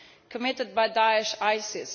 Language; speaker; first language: English; non-native, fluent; Italian